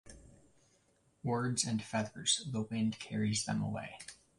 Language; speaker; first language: English; native; English